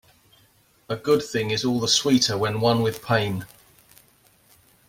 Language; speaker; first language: English; native; English